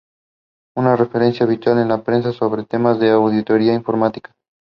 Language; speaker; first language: English; non-native, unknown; Spanish